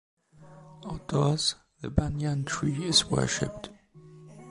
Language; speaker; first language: English; non-native, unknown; German